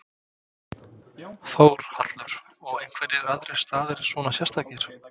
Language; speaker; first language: Icelandic; non-native, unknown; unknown